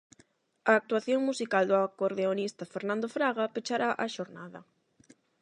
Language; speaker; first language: Galician; non-native, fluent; Spanish